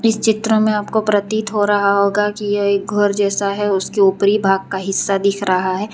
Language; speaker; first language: Hindi; non-native, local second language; Gujarati